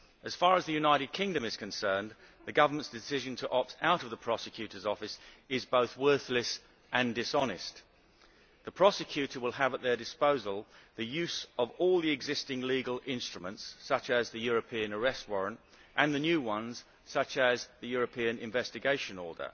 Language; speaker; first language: English; native; English